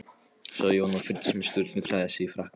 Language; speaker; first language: Icelandic; non-native, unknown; Polish